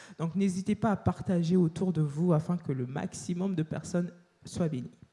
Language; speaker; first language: French; non-native, local second language; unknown